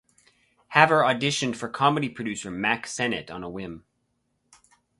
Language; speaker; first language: English; native; English